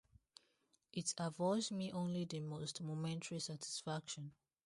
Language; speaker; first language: English; non-native, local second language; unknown